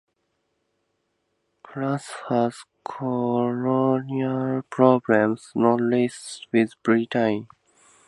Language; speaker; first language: English; native; English